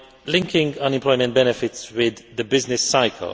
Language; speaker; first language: English; non-native, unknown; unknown